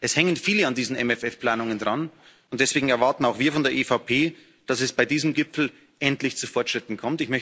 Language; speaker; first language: German; native; German